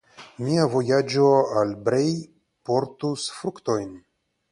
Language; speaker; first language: Esperanto; non-native, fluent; Russian